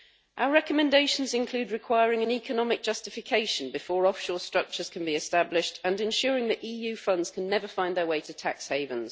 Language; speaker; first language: English; native; English